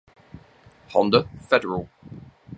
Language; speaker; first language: English; native; English